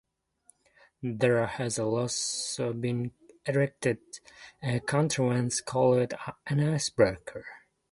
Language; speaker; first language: English; non-native, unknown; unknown